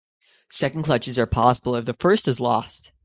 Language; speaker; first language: English; native; English